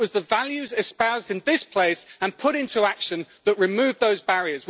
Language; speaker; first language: English; native; English